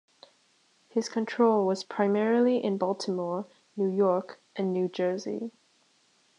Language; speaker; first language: English; native; English